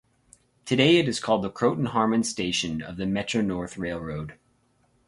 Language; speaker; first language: English; native; English